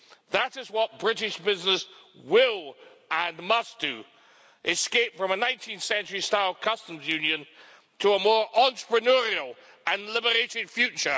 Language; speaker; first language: English; native; English